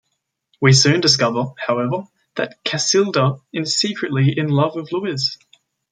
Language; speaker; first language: English; native; English